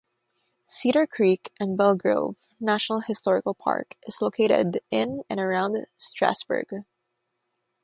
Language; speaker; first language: English; non-native, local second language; Filipino